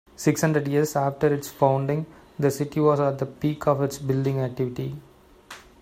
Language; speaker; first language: English; non-native, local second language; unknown